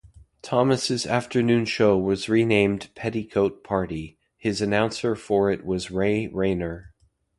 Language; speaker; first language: English; native; English